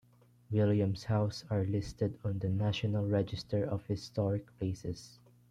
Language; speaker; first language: English; non-native, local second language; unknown